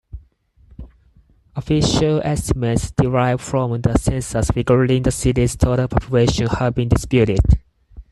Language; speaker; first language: English; non-native, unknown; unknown